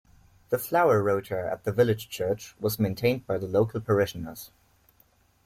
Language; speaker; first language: English; non-native, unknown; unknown